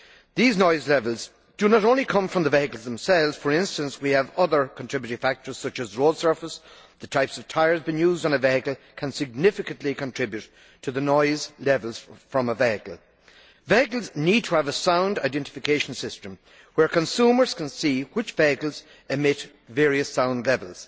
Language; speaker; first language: English; native; English